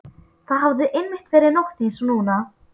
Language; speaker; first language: Icelandic; non-native, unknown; Polish